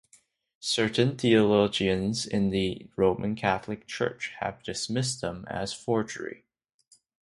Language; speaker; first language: English; non-native, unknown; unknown